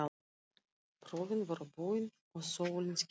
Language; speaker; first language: Icelandic; non-native, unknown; Russian